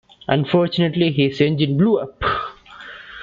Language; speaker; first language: English; non-native, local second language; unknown